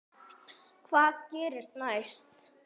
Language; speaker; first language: Icelandic; native; Icelandic